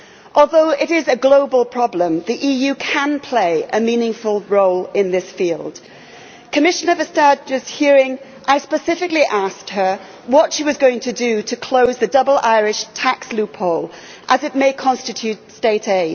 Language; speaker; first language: English; native; English